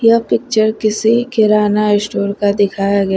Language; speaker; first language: Hindi; native; Hindi